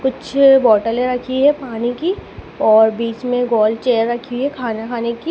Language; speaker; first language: Hindi; native; Hindi